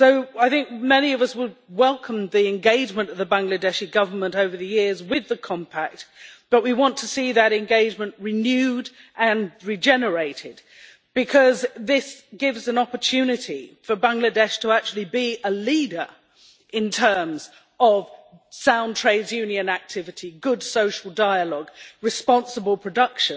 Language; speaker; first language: English; native; English